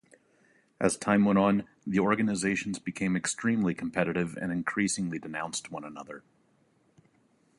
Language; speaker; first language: English; native; English